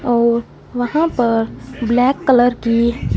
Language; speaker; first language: Hindi; non-native, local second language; Punjabi